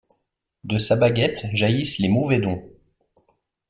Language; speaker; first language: French; native; French